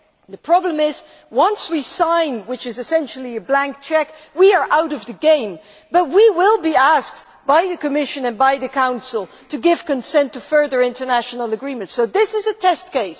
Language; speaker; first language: English; non-native, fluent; Dutch